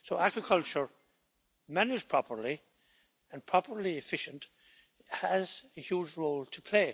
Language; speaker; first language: English; native; English